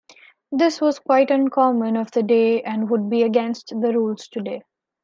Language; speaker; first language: English; non-native, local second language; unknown